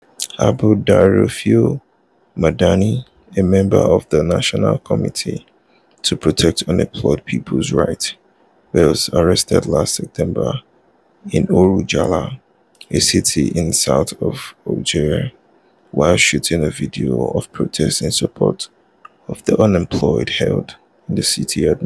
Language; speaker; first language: English; non-native, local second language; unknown